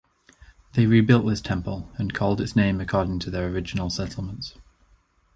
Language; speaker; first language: English; native; English